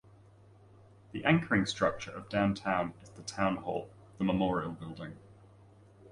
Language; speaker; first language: English; native; English